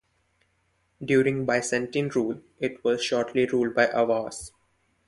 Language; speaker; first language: English; non-native, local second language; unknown